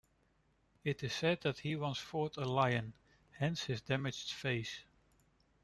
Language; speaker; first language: English; non-native, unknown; Dutch